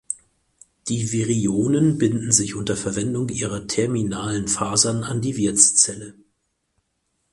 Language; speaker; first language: German; native; German